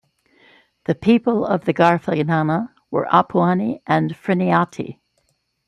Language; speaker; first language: English; native; English